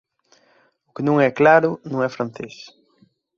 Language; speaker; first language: Galician; native; Galician